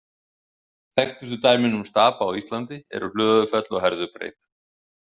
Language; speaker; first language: Icelandic; native; Icelandic